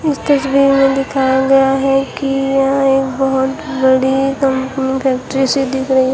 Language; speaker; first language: Hindi; native; Hindi